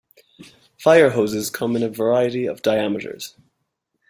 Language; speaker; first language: English; native; English